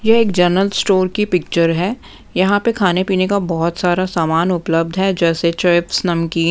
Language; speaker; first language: Hindi; non-native, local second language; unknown